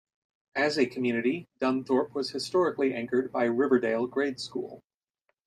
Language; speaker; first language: English; native; English